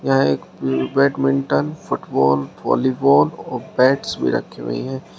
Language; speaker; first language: Hindi; native; Hindi